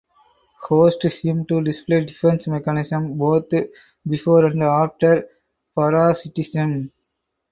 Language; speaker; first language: English; non-native, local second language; Tamil